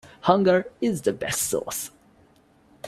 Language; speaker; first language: English; native; English